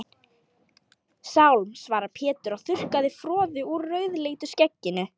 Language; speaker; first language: Icelandic; non-native, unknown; Lithuanian